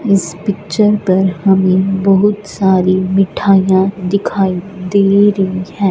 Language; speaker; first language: Hindi; non-native, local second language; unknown